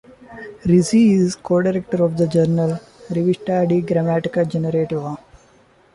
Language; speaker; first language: English; non-native, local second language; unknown